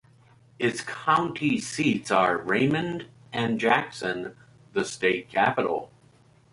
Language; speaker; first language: English; native; English